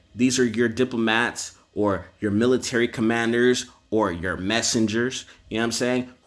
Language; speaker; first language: English; native; English